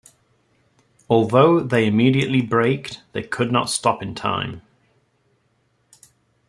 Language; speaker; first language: English; native; English